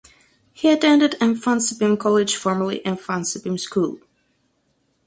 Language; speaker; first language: English; non-native, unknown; Russian